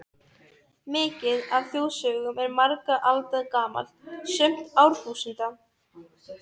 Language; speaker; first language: Icelandic; non-native, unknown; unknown